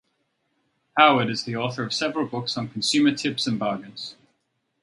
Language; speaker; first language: English; native; English